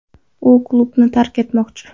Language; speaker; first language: Uzbek; non-native, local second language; Kara-Kalpak